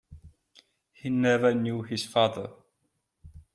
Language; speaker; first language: English; non-native, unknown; Georgian